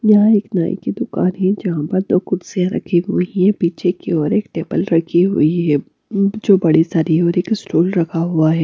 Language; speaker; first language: Hindi; non-native, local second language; Punjabi